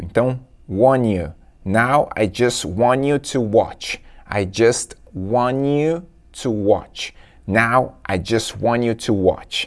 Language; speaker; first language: English; non-native, fluent; Portuguese